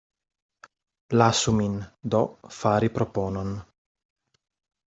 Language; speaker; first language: Esperanto; non-native, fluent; Italian